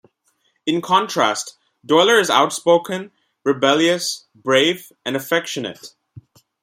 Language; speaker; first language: English; non-native, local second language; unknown